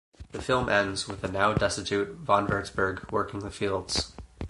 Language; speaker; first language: English; native; English